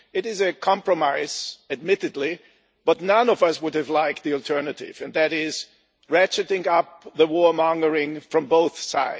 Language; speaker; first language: English; non-native, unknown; German